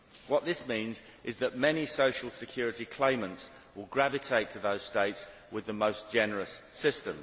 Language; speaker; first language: English; native; English